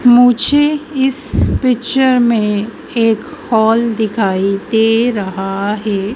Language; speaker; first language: Hindi; native; Hindi